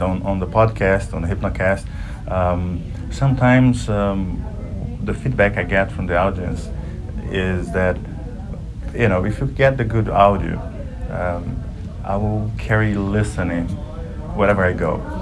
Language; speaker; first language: English; non-native, fluent; Portuguese